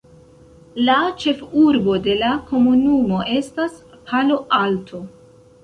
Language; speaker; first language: Esperanto; non-native, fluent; Central Kurdish